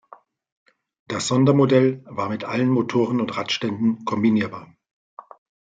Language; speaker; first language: German; native; German